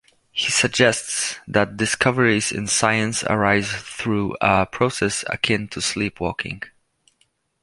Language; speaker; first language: English; non-native, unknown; Polish